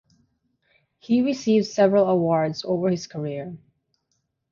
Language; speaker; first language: English; non-native, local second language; Filipino